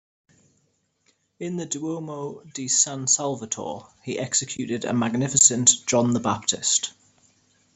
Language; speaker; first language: English; native; English